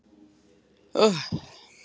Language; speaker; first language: Icelandic; non-native, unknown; Kurdish